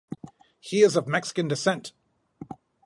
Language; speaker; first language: English; native; English